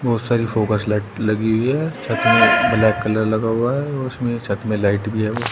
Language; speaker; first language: Hindi; native; Hindi